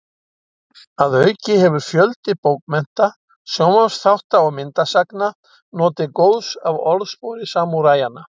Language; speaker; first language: Icelandic; native; Icelandic